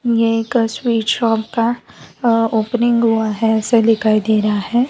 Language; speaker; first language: Hindi; non-native, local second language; Gujarati